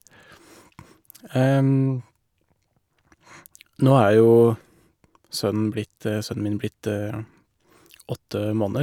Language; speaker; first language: Norwegian; native; Norwegian